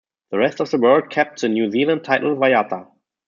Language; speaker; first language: English; non-native, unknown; German